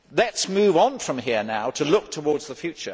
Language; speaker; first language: English; native; English